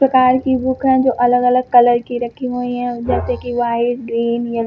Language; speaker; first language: Hindi; native; Hindi